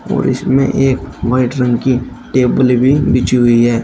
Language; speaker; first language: Hindi; native; Hindi